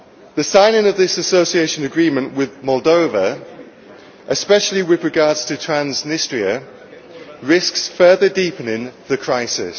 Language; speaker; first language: English; native; English